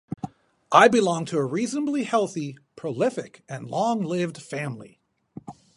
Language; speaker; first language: English; native; English